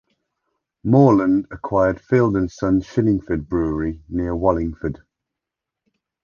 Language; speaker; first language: English; native; English